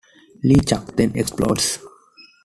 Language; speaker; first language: English; non-native, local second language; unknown